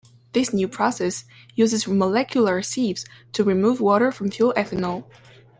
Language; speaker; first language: English; non-native, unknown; French